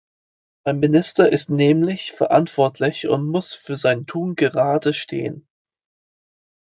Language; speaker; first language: German; non-native, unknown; English